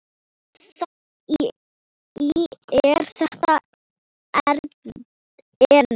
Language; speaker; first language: Icelandic; non-native, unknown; Thai